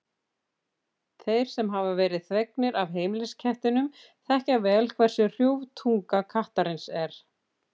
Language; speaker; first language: Icelandic; native; Icelandic